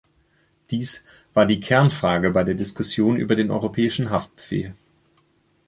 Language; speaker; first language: German; native; German